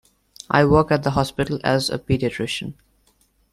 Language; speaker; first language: English; non-native, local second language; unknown